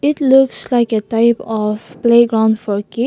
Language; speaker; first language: English; non-native, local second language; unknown